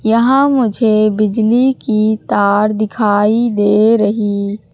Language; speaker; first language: Hindi; native; Hindi